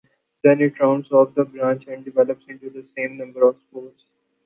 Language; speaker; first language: English; non-native, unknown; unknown